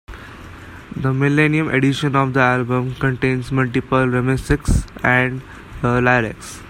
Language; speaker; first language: English; non-native, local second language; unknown